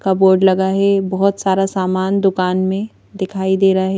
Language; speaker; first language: Hindi; native; Hindi